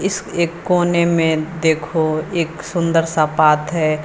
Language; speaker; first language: Hindi; native; Hindi